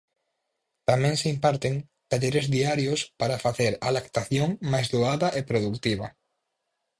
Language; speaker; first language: Galician; native; Galician